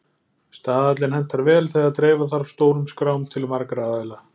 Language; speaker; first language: Icelandic; native; Icelandic